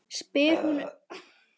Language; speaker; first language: Icelandic; native; Icelandic